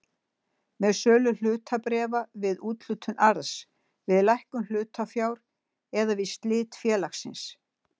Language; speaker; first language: Icelandic; native; Icelandic